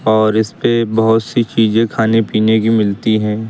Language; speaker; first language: Hindi; native; Hindi